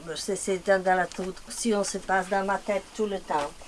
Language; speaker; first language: French; non-native, fluent; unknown